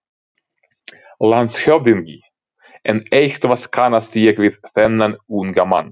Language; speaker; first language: Icelandic; non-native, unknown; Ukrainian